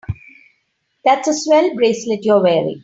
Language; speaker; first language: English; non-native, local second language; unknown